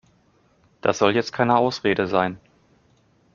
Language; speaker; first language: German; native; German